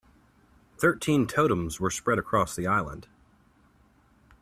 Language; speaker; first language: English; native; English